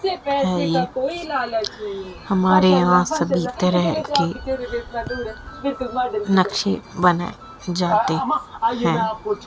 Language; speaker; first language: Hindi; native; Hindi